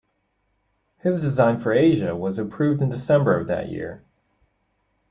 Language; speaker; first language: English; native; English